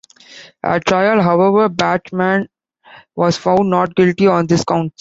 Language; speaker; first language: English; non-native, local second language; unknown